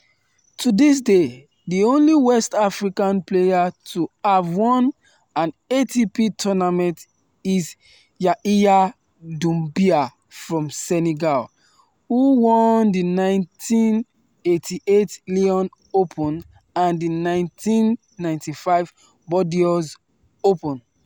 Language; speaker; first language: English; non-native, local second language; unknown